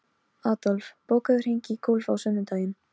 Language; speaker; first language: Icelandic; non-native, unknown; Polish